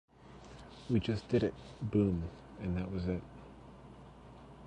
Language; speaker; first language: English; native; English